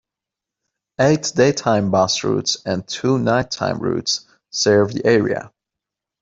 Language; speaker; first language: English; non-native, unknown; Persian